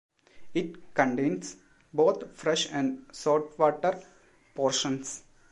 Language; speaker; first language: English; non-native, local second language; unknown